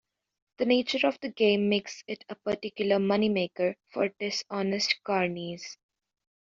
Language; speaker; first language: English; native; English